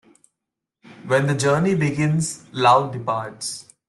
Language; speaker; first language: English; non-native, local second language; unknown